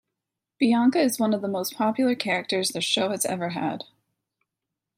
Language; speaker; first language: English; native; English